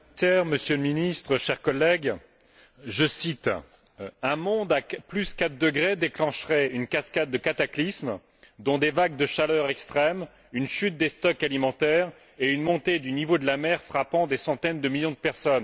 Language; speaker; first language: French; native; French